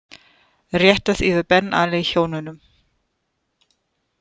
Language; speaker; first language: Icelandic; non-native, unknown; German